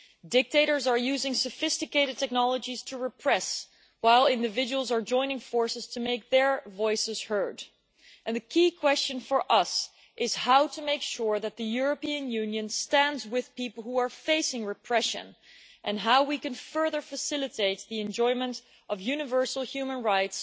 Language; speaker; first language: English; non-native, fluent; Dutch